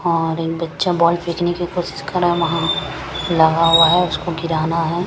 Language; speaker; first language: Hindi; non-native, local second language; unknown